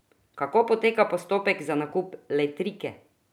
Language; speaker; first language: Slovenian; non-native, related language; Croatian